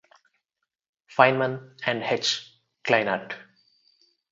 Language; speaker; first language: English; non-native, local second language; Telugu